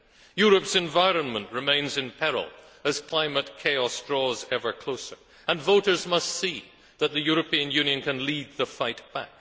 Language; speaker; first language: English; native; English